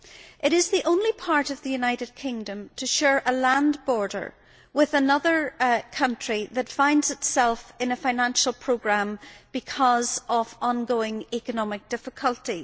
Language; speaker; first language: English; native; English